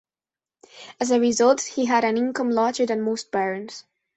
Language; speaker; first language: English; non-native, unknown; Spanish